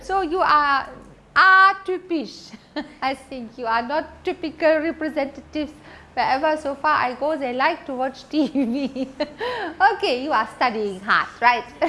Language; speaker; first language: English; non-native, fluent; German